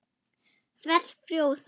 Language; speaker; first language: Icelandic; non-native, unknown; German